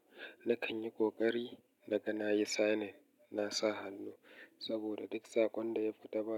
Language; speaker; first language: Hausa; native; Hausa